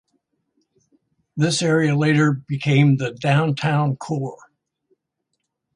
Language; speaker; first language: English; native; English